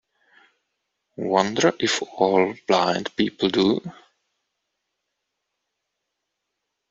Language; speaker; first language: English; non-native, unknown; Czech